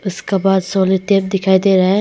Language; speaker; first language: Hindi; non-native, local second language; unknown